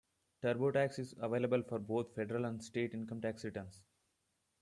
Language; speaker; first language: English; non-native, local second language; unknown